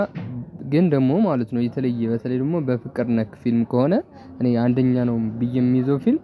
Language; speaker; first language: Amharic; non-native, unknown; Tigrinya